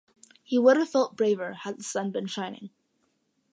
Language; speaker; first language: English; early bilingual, other home language; Malayalam